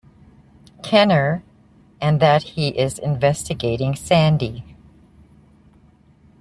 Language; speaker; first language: English; native; English